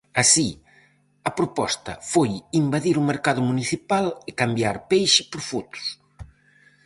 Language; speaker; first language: Galician; native; Galician